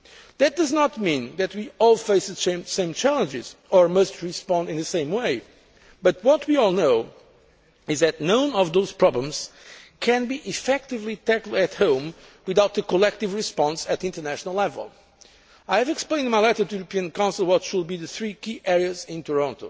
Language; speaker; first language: English; non-native, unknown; Portuguese